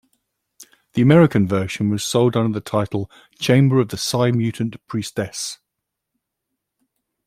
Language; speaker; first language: English; native; English